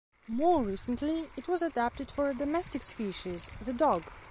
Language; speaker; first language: English; non-native, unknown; Belarusian